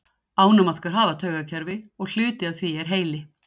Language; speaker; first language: Icelandic; native; Icelandic